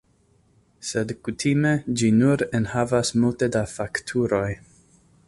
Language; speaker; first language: Esperanto; non-native, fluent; English